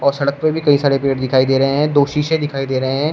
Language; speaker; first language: Hindi; native; Hindi